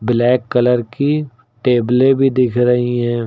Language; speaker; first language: Hindi; native; Hindi